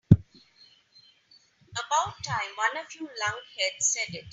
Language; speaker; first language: English; non-native, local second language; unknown